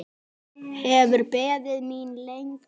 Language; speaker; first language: Icelandic; native; Icelandic